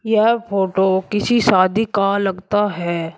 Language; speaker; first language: Hindi; native; Hindi